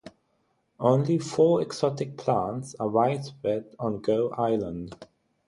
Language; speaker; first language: English; non-native, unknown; German